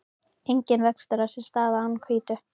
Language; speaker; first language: Icelandic; native; Icelandic